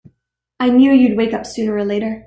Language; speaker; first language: English; native; English